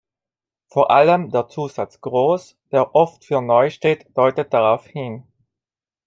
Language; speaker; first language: German; non-native, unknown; Italian